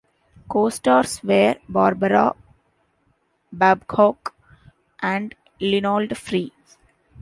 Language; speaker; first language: English; non-native, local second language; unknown